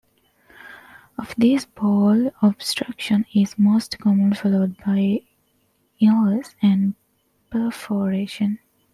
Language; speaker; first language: English; non-native, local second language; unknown